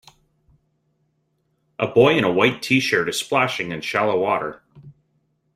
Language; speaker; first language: English; native; English